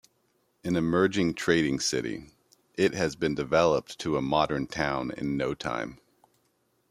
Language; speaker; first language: English; native; English